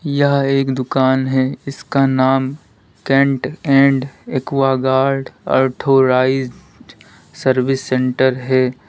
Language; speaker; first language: Hindi; native; Hindi